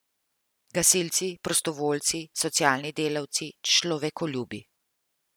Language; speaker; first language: Slovenian; native; Slovenian